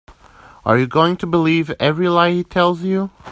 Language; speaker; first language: English; native; English